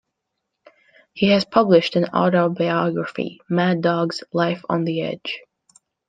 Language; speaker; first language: English; non-native, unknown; Latvian